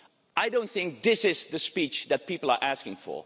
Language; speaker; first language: English; non-native, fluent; Dutch